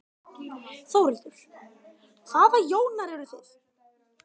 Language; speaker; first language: Icelandic; native; Icelandic